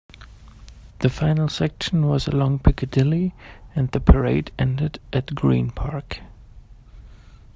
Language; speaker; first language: English; non-native, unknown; German